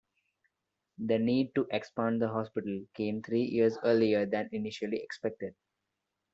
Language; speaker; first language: English; non-native, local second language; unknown